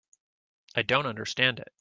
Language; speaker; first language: English; native; English